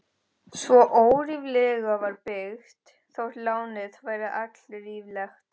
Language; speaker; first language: Icelandic; non-native, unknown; Spanish